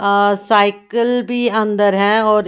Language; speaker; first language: Hindi; native; Hindi